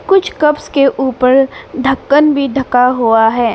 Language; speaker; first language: Hindi; non-native, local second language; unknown